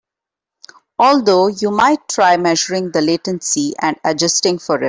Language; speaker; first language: English; non-native, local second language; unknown